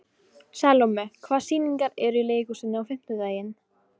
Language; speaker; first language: Icelandic; non-native, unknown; Polish